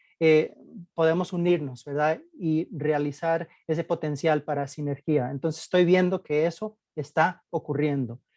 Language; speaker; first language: Spanish; early bilingual, heritage; Spanish